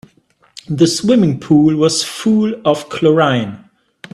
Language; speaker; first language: English; non-native, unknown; German